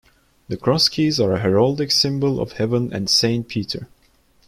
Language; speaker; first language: English; non-native, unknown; Turkish